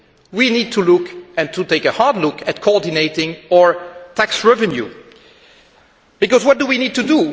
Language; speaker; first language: English; non-native, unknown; French